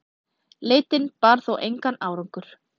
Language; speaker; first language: Icelandic; native; Icelandic